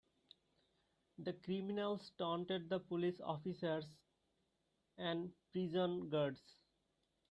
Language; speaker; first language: English; non-native, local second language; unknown